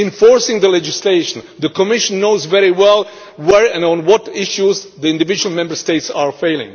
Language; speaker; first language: English; non-native, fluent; Czech